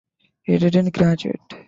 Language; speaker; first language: English; non-native, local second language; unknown